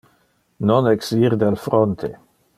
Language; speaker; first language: Interlingua; non-native, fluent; Dutch